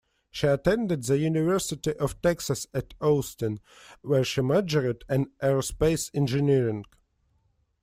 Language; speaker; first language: English; non-native, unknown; Russian